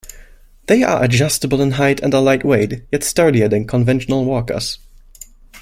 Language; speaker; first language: English; non-native, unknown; German